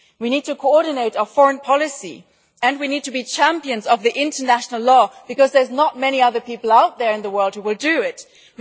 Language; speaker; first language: English; non-native, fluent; German